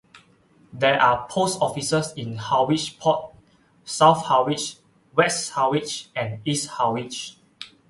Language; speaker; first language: English; non-native, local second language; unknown